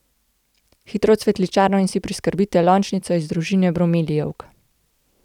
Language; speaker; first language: Slovenian; native; Slovenian